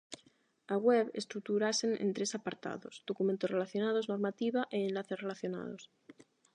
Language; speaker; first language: Galician; non-native, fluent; Spanish